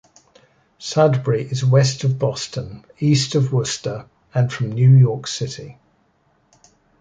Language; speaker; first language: English; native; English